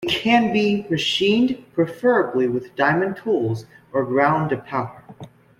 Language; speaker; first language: English; native; English